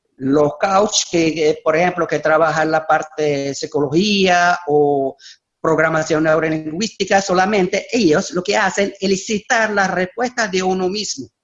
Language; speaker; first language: Spanish; non-native, fluent; Arabic